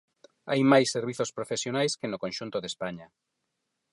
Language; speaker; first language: Galician; non-native, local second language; Spanish